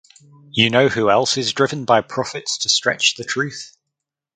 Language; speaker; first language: English; native; English